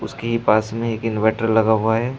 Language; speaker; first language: Hindi; native; Hindi